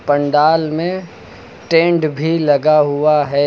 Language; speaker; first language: Hindi; native; Hindi